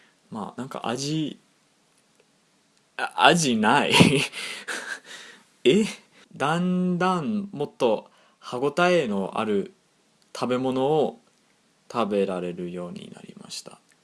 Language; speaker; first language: Japanese; non-native, fluent; English